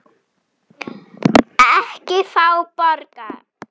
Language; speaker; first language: Icelandic; non-native, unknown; German